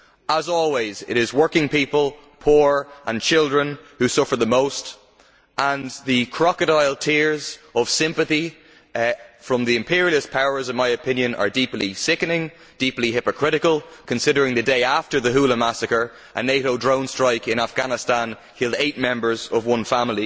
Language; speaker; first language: English; native; English